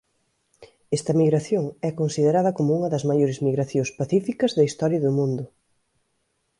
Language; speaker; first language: Galician; native; Galician